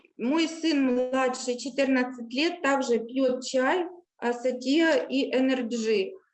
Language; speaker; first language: Russian; native; Russian